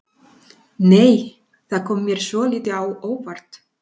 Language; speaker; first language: Icelandic; non-native, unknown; Spanish